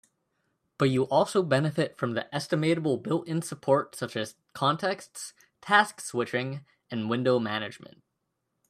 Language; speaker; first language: English; native; English